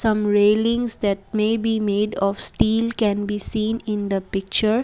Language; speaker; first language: English; non-native, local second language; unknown